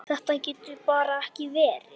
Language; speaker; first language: Icelandic; native; Icelandic